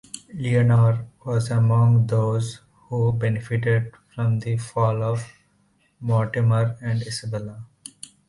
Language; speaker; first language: English; non-native, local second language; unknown